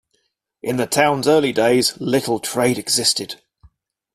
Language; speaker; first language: English; native; English